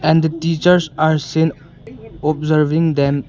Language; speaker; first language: English; non-native, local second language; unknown